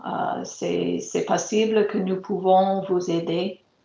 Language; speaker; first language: French; native; French